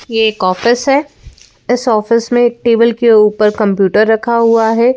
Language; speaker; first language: Hindi; native; Hindi